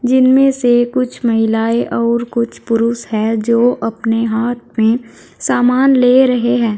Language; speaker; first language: Hindi; native; Hindi